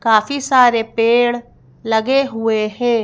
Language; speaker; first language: Hindi; native; Hindi